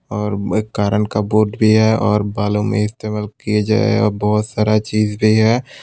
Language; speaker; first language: Hindi; non-native, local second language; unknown